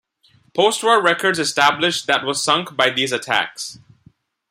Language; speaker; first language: English; non-native, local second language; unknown